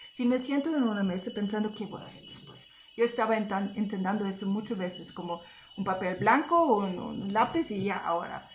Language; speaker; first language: Spanish; non-native, fluent; German